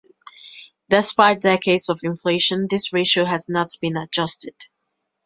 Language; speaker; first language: English; native; English